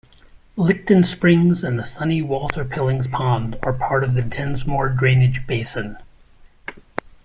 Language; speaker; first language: English; native; English